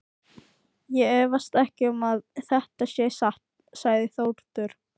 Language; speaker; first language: Icelandic; non-native, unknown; Filipino